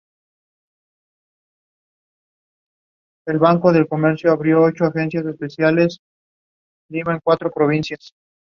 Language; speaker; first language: English; non-native, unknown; Spanish